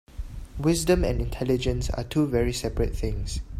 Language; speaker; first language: English; non-native, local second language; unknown